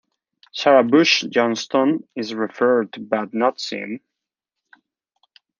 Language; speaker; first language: English; non-native, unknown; Spanish